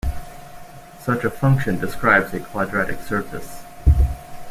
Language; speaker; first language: English; native; English